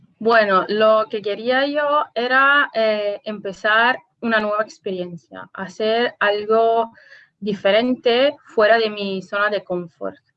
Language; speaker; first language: Spanish; non-native, related language; Italian